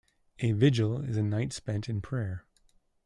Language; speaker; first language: English; native; English